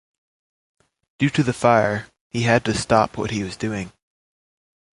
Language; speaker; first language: English; native; English